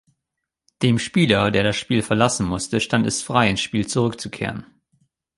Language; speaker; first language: German; native; German